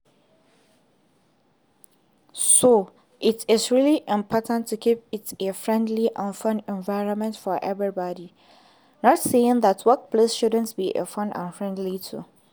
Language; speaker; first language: English; non-native, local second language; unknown